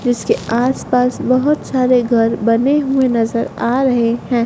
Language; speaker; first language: Hindi; native; Hindi